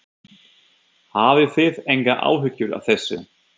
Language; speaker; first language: Icelandic; non-native, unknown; German